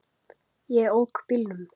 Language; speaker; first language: Icelandic; native; Icelandic